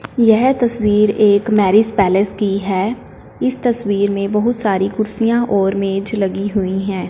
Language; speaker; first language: Hindi; non-native, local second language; Punjabi